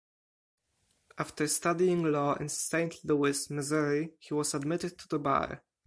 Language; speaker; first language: English; non-native, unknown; Polish